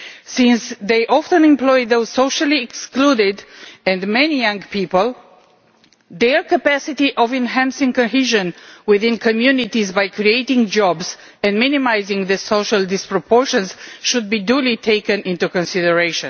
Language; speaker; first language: English; non-native, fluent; Romanian